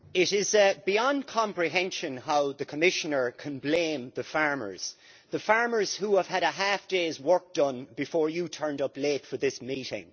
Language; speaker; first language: English; native; English